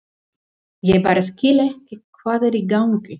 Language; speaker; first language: Icelandic; non-native, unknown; Spanish